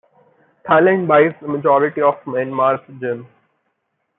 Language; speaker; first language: English; non-native, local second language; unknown